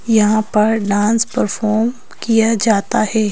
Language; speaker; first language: Hindi; native; Hindi